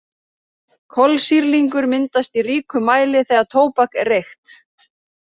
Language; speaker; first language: Icelandic; native; Icelandic